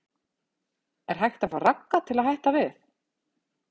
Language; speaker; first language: Icelandic; native; Icelandic